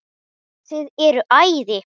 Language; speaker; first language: Icelandic; non-native, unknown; Portuguese